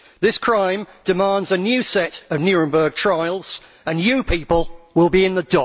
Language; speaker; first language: English; native; English